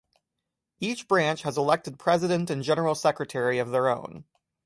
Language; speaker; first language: English; native; English